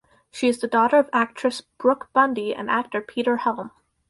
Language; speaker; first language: English; native; English